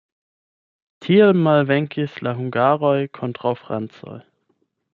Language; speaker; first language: Esperanto; non-native, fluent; German